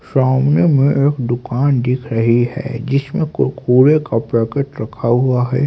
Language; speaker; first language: Hindi; native; Hindi